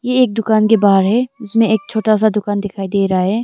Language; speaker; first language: Hindi; early bilingual, other home language; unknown